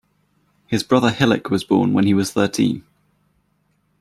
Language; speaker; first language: English; native; English